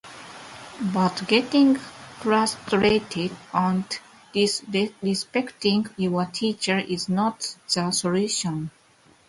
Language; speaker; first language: English; non-native, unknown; Japanese